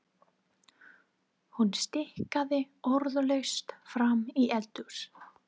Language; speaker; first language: Icelandic; non-native, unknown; English